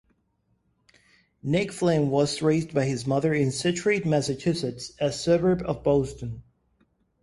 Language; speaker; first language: English; non-native, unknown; Spanish